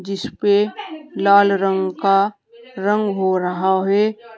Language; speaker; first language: Hindi; native; Hindi